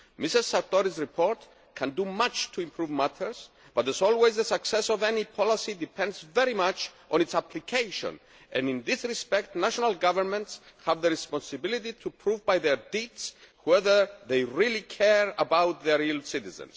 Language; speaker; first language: English; non-native, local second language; Greek